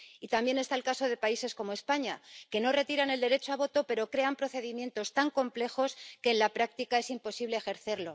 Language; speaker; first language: Spanish; native; Spanish